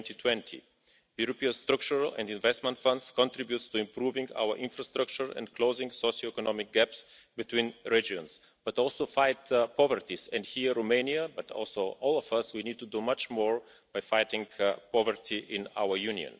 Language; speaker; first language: English; non-native, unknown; Bulgarian